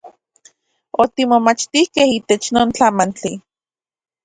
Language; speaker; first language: Central Puebla Nahuatl; native; Central Puebla Nahuatl